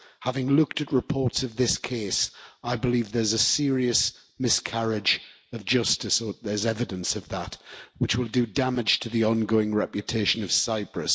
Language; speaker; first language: English; native; English